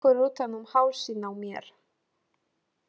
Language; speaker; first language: Icelandic; non-native, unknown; Polish